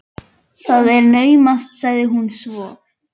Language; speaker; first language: Icelandic; non-native, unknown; Polish